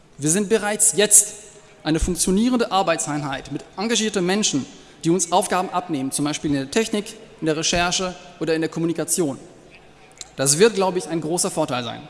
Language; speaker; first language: German; non-native, fluent; French